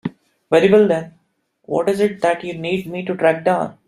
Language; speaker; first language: English; non-native, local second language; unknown